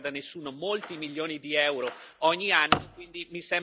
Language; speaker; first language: English; native; English